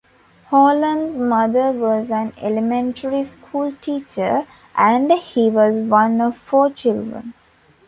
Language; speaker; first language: English; non-native, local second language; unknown